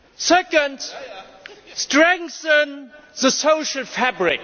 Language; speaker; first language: English; non-native, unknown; German